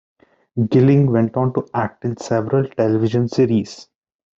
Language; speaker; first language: English; non-native, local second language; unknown